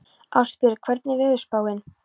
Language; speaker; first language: Icelandic; non-native, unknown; Polish